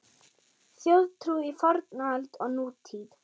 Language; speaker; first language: Icelandic; non-native, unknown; German